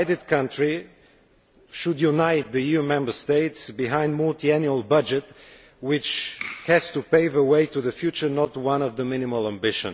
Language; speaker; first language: English; non-native, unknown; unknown